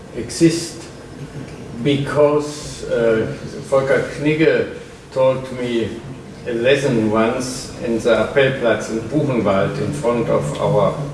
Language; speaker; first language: English; non-native, fluent; German